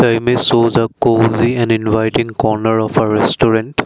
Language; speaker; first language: English; non-native, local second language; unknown